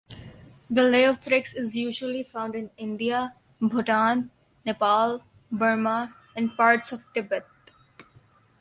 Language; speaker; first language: English; non-native, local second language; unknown